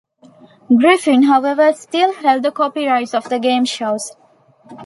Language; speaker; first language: English; non-native, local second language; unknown